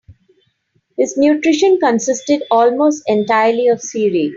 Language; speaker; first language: English; non-native, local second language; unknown